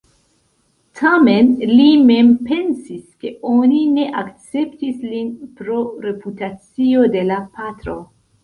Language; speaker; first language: Esperanto; non-native, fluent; Central Kurdish